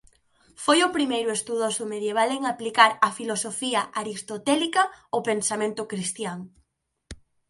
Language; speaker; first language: Galician; native; Galician